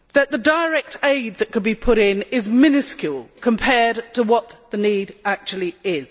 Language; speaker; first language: English; native; English